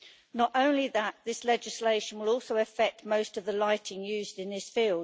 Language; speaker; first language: English; native; English